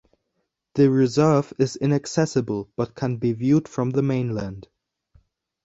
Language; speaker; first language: English; non-native, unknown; German